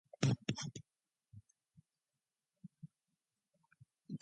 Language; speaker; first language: English; non-native, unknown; Mongolian